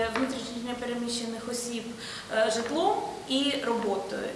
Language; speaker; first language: Ukrainian; non-native, local second language; Russian